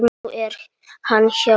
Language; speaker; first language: Icelandic; non-native, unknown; Polish